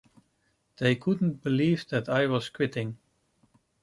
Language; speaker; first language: English; non-native, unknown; Dutch